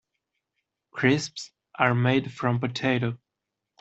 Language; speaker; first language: English; non-native, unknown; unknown